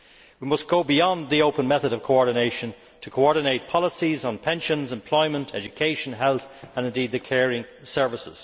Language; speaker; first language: English; native; English